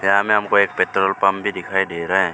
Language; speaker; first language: Hindi; non-native, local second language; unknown